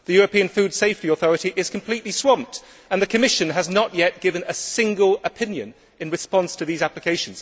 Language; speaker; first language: English; native; English